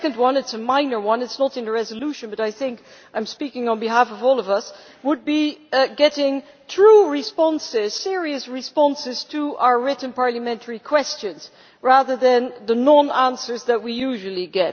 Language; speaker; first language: English; non-native, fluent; Dutch